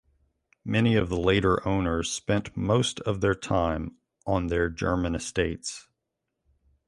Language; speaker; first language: English; native; English